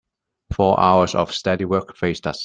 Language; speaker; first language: English; non-native, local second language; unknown